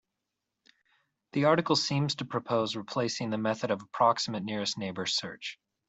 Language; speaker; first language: English; native; English